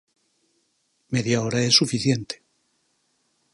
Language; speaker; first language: Galician; native; Galician